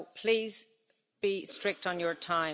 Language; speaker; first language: English; native; English